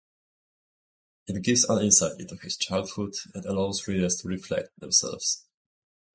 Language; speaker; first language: English; native; English